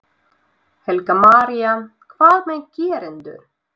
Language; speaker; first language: Icelandic; non-native, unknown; Russian